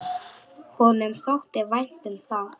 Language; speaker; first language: Icelandic; non-native, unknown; Polish